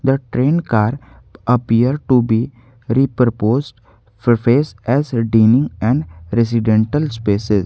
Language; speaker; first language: English; non-native, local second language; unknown